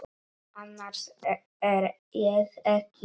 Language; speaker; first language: Icelandic; non-native, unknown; Polish